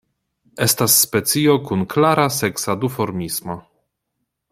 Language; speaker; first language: Esperanto; non-native, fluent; Polish